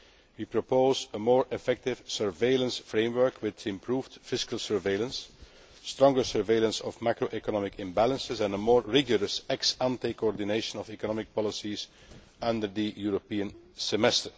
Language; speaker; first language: English; non-native, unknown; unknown